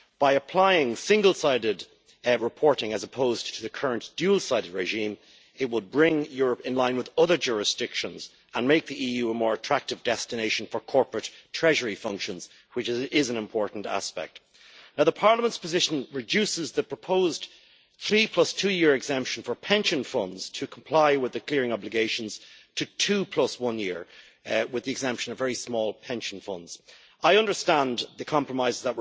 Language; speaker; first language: English; native; English